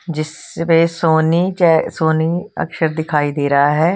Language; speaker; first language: Hindi; non-native, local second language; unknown